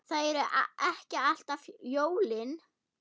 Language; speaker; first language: Icelandic; non-native, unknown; German